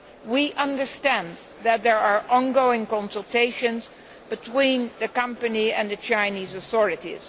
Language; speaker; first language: English; non-native, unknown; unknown